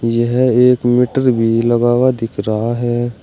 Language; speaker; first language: Hindi; native; Hindi